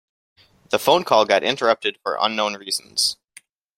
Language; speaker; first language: English; native; English